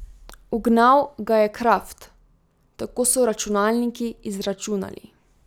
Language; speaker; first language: Slovenian; native; Slovenian